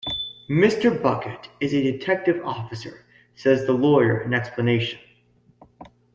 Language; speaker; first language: English; native; English